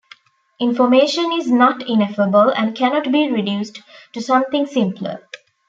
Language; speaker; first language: English; non-native, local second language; Tamil